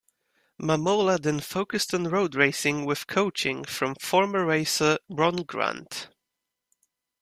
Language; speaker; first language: English; native; English